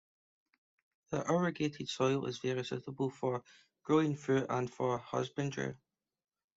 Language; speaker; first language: English; native; English